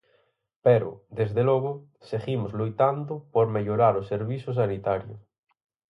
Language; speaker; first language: Galician; native; Galician